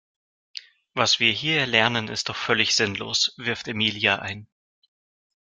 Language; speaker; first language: German; non-native, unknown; Russian